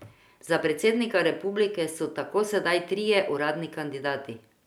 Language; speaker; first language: Slovenian; non-native, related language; Croatian